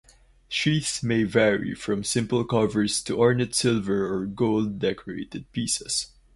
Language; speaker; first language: English; non-native, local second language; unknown